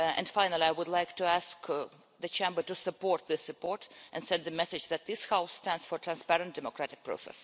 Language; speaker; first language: English; non-native, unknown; Russian